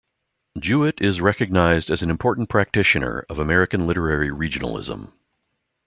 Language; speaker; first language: English; native; English